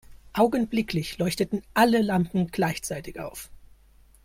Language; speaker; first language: German; native; German